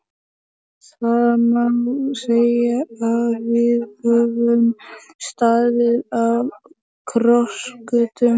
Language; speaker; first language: Icelandic; non-native, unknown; Polish